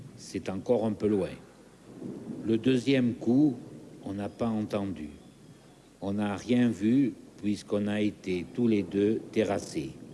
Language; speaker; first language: French; native; French